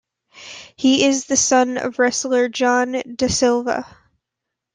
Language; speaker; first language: English; native; English